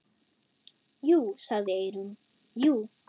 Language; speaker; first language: Icelandic; non-native, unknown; German